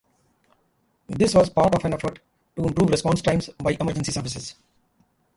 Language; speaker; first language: English; non-native, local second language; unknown